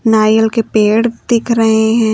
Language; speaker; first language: Hindi; native; Hindi